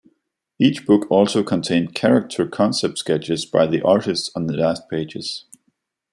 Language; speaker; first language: English; non-native, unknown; Danish